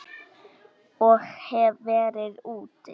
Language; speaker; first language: Icelandic; native; Icelandic